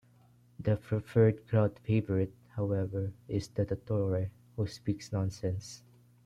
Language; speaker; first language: English; non-native, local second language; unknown